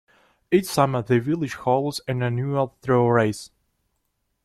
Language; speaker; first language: English; non-native, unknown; Russian